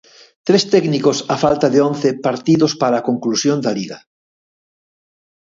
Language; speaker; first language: Galician; native; Galician